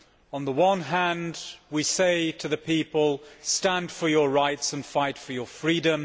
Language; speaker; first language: English; native; English